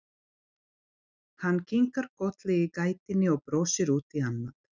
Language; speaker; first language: Icelandic; non-native, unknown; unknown